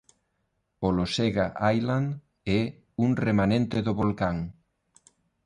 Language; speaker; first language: Galician; non-native, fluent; Spanish